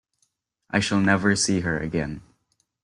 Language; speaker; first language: English; non-native, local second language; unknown